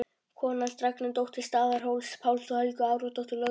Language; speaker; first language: Icelandic; native; Icelandic